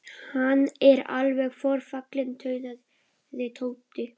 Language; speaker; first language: Icelandic; non-native, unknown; Polish